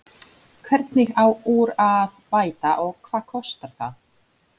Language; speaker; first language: Icelandic; non-native, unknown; Polish